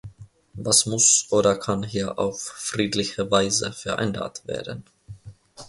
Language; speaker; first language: German; non-native, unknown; Finnish